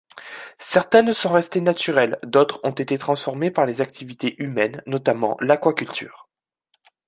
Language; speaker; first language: French; native; French